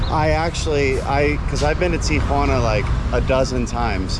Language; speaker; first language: English; native; English